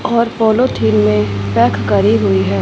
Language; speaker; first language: Hindi; non-native, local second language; Punjabi